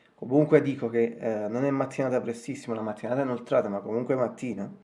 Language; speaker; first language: Italian; native; Italian